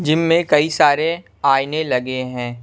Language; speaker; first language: Hindi; non-native, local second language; Punjabi